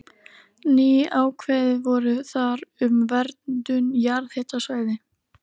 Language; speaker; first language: Icelandic; native; Icelandic